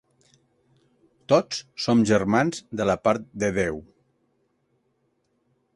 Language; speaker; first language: Catalan; non-native, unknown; Spanish